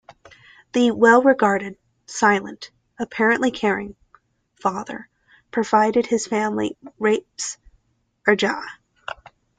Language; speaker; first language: English; native; English